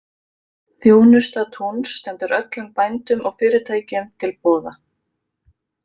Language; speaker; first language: Icelandic; native; Icelandic